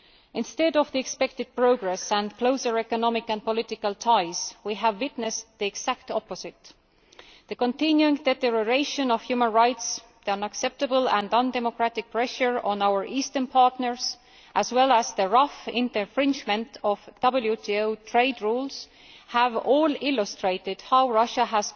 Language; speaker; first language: English; non-native, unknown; Estonian